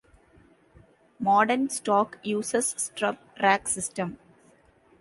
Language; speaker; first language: English; non-native, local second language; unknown